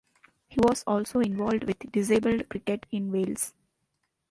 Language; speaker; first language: English; non-native, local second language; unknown